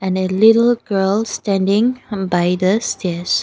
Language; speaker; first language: English; non-native, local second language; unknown